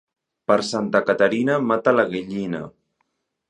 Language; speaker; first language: Catalan; non-native, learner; Spanish